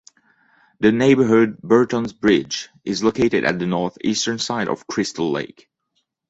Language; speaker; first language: English; non-native, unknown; French